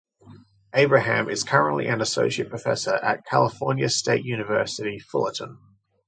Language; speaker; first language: English; native; English